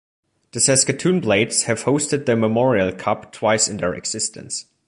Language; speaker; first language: English; non-native, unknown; German